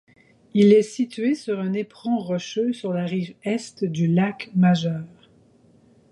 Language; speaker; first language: French; native; French